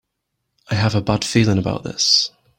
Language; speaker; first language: English; native; English